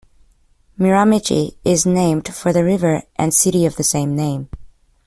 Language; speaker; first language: English; non-native, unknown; Chinese